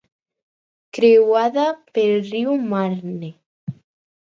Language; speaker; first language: Catalan; non-native, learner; Spanish